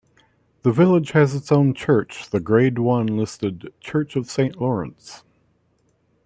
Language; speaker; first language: English; native; English